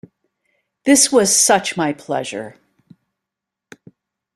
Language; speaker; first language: English; native; English